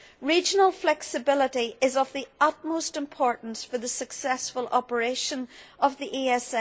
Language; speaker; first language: English; native; English